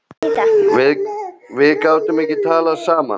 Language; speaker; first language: Icelandic; non-native, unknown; Slovenian